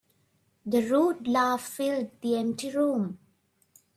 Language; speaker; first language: English; non-native, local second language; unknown